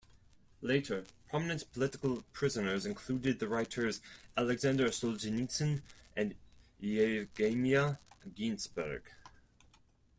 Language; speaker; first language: English; non-native, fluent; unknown